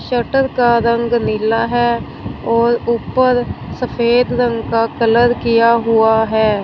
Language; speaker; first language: Hindi; non-native, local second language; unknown